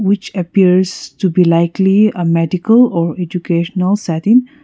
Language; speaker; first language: English; non-native, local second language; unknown